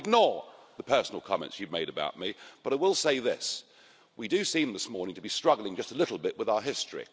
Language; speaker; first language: English; native; English